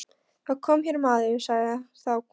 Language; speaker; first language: Icelandic; non-native, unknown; Polish